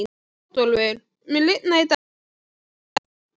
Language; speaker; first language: Icelandic; native; Icelandic